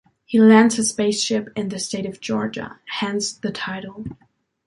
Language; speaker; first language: English; non-native, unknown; German